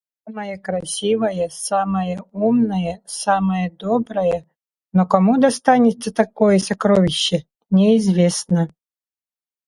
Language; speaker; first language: Yakut; non-native, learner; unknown